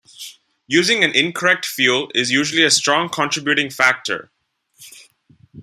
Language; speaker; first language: English; non-native, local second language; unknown